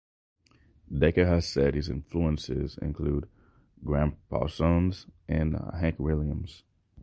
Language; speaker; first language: English; non-native, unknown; Haitian Creole